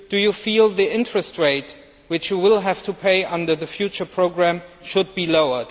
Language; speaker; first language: English; non-native, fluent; German